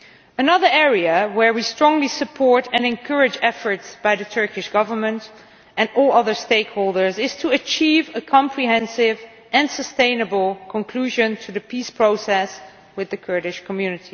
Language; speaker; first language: English; non-native, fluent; Dutch